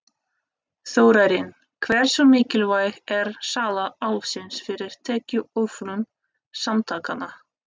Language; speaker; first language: Icelandic; non-native, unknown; Russian